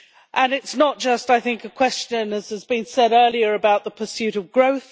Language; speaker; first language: English; native; English